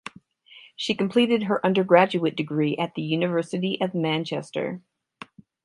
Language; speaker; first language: English; native; English